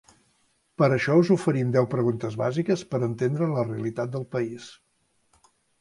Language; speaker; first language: Catalan; native; Catalan